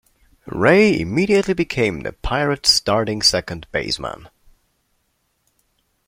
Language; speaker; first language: English; non-native, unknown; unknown